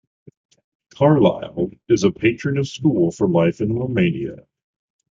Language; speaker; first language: English; native; English